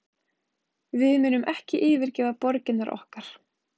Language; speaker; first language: Icelandic; native; Icelandic